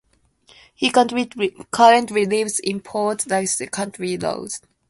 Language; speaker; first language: English; non-native, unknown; Japanese